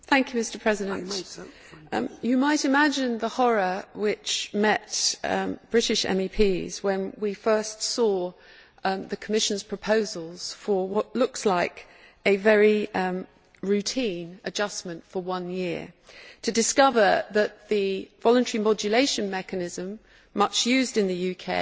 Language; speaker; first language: English; native; English